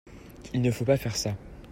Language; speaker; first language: French; native; French